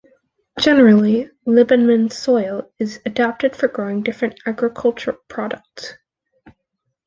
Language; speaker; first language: English; native; English